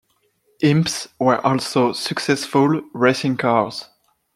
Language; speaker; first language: English; non-native, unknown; French